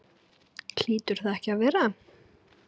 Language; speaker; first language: Icelandic; native; Icelandic